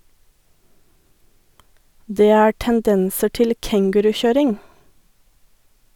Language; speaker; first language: Norwegian; native; Norwegian